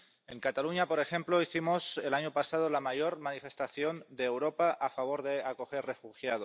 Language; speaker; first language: Spanish; non-native, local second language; Catalan